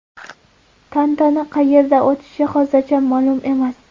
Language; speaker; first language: Uzbek; non-native, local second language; Kara-Kalpak